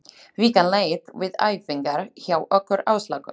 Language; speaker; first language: Icelandic; non-native, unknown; Slovak